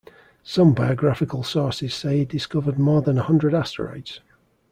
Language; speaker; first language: English; native; English